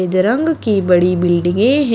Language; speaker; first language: Hindi; native; Hindi